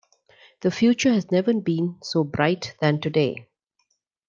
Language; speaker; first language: English; non-native, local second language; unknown